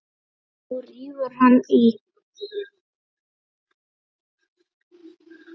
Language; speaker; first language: Icelandic; native; Icelandic